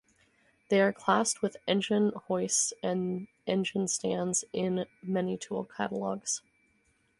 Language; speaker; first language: English; native; English